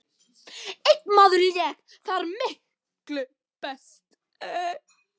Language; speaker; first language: Icelandic; native; Icelandic